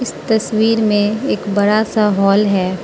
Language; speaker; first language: Hindi; non-native, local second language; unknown